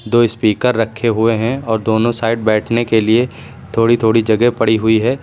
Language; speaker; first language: Hindi; native; Hindi